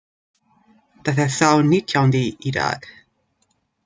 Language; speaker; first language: Icelandic; non-native, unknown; English